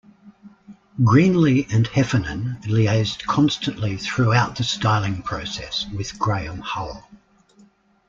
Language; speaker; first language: English; native; English